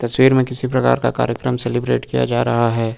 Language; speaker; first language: Hindi; native; Hindi